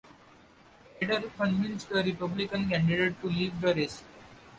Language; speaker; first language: English; non-native, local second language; Marathi